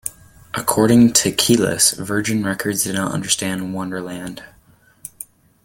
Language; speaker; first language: English; native; English